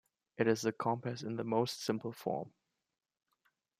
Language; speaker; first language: English; non-native, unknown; German